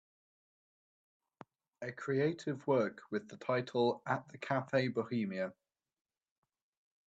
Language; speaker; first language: English; native; English